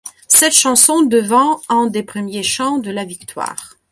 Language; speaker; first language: French; non-native, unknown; Belarusian